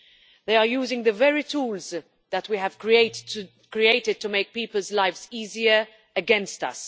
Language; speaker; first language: English; non-native, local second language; Maltese